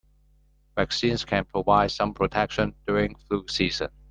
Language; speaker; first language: English; non-native, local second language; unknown